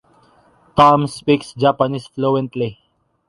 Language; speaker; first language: English; non-native, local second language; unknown